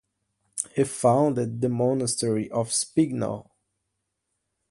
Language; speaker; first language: English; non-native, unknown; Portuguese